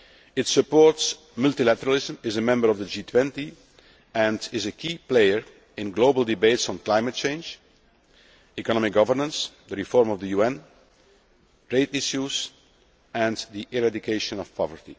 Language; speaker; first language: English; non-native, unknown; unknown